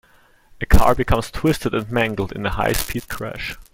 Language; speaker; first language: English; non-native, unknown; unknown